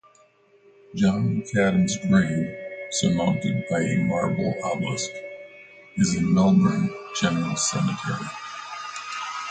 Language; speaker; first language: English; native; English